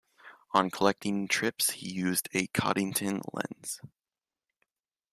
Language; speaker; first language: English; native; English